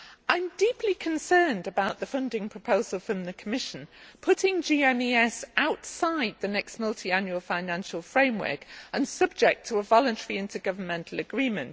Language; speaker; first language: English; native; English